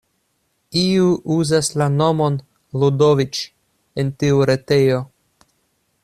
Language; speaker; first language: Esperanto; non-native, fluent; Russian